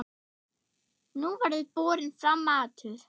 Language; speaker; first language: Icelandic; non-native, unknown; German